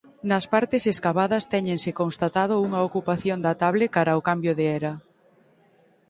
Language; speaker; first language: Galician; native; Galician